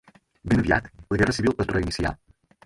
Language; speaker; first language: Catalan; native; Catalan